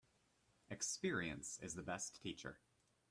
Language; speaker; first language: English; native; English